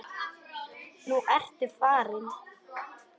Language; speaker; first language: Icelandic; non-native, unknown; Polish